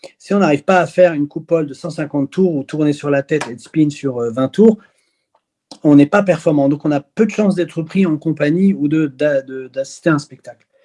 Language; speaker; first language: French; early bilingual, other home language; Arabic